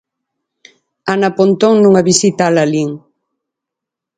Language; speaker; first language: Galician; native; Galician